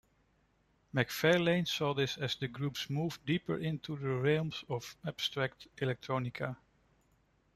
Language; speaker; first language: English; non-native, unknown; Dutch